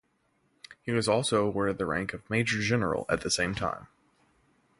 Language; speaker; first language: English; native; English